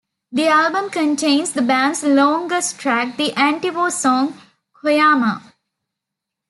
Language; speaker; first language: English; non-native, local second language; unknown